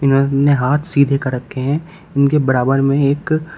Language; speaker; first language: Hindi; native; Hindi